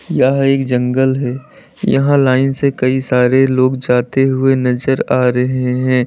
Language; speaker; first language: Hindi; native; Hindi